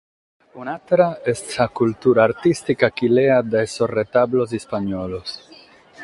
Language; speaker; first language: Sardinian; non-native, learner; Catalan